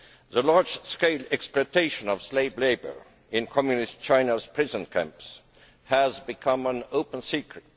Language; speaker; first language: English; non-native, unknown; Estonian